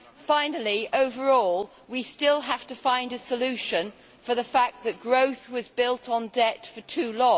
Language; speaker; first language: English; native; English